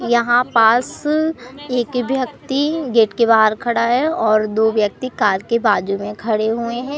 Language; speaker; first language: Hindi; native; Hindi